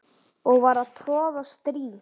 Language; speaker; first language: Icelandic; native; Icelandic